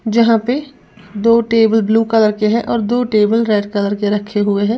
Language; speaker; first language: Hindi; native; Hindi